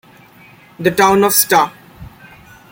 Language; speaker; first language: English; non-native, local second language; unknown